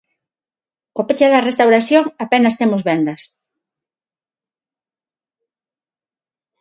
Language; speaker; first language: Galician; non-native, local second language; Spanish